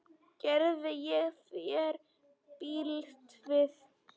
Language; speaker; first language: Icelandic; non-native, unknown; Polish